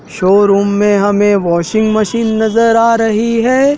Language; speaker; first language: Hindi; native; Hindi